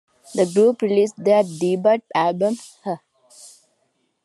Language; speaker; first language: English; non-native, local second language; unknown